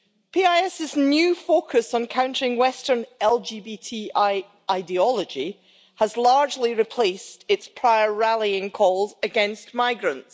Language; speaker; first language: English; native; English